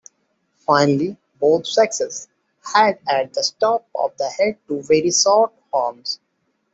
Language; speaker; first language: English; non-native, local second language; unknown